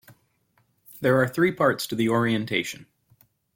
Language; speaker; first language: English; native; English